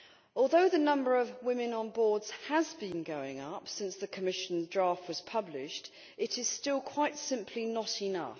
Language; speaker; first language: English; native; English